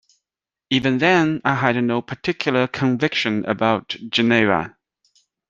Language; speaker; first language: English; non-native, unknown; Chinese